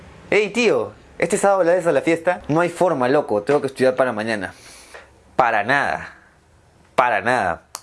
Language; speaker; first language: Spanish; native; Spanish